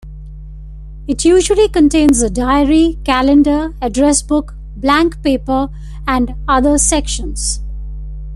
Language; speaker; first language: English; non-native, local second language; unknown